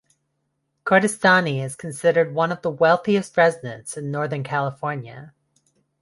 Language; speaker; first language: English; non-native, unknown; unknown